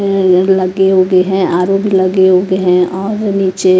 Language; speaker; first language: Hindi; non-native, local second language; Punjabi